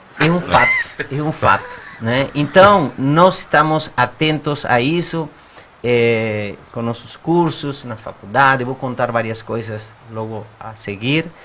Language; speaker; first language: Portuguese; non-native, fluent; Spanish